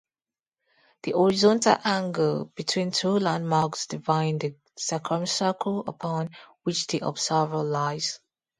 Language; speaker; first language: English; non-native, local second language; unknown